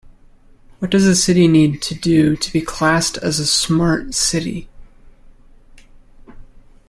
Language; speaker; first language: English; native; English